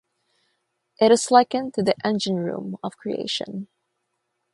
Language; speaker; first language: English; non-native, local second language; Filipino